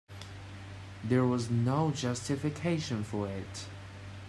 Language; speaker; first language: English; non-native, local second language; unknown